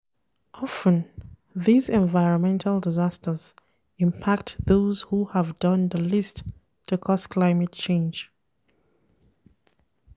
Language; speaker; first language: English; non-native, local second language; Hausa